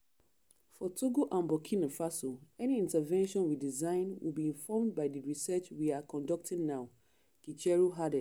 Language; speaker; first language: English; non-native, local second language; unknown